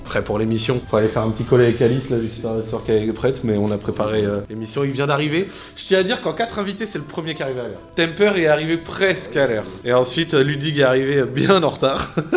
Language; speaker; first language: French; native; French